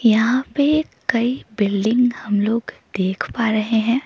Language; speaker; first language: Hindi; non-native, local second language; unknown